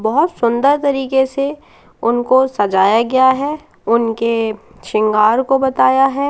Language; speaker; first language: Hindi; native; Hindi